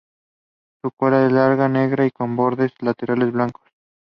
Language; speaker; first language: English; non-native, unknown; Spanish